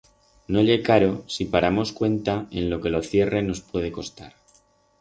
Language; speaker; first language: Aragonese; non-native, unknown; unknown